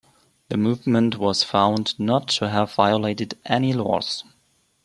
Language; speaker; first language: English; non-native, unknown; German